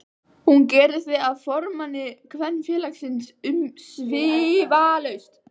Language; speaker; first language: Icelandic; native; Icelandic